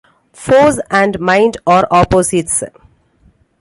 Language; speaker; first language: English; non-native, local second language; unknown